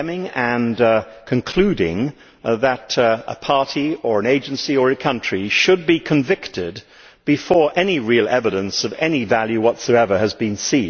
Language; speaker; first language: English; native; English